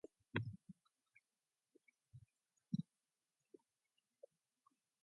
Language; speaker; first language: English; non-native, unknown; Mongolian